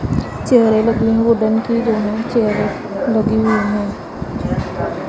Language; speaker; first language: Hindi; non-native, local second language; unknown